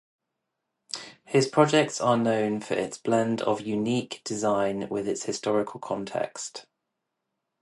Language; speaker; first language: English; native; English